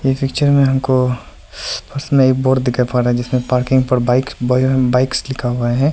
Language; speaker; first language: Hindi; non-native, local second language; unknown